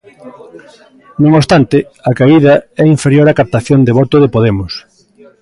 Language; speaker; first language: Galician; native; Galician